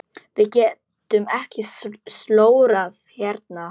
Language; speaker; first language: Icelandic; non-native, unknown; Polish